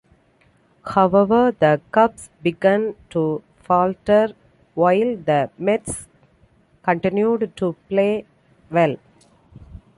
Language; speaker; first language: English; non-native, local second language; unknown